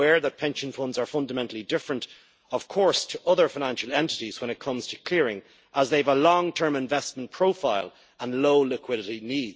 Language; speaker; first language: English; native; English